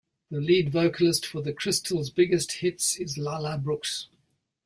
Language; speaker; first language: English; native; English